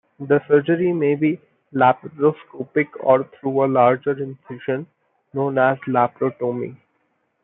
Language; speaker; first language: English; non-native, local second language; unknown